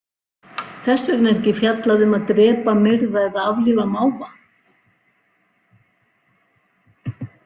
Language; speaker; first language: Icelandic; native; Icelandic